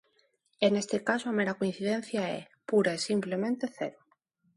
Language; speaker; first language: Galician; non-native, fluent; Spanish